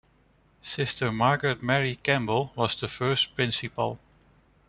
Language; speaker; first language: English; non-native, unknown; Dutch